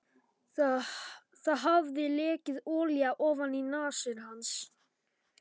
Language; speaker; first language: Icelandic; non-native, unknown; Polish